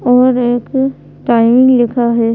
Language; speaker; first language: Hindi; native; Hindi